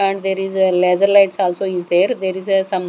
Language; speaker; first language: English; non-native, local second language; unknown